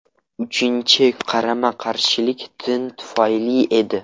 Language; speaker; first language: Uzbek; non-native, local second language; Russian